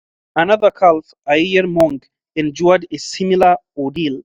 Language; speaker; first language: English; non-native, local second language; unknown